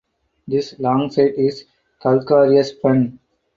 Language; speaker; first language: English; non-native, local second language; Tamil